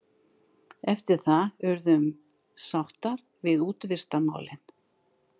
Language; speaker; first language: Icelandic; native; Icelandic